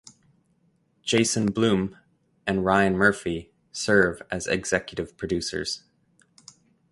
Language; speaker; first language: English; native; English